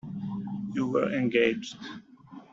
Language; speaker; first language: English; native; English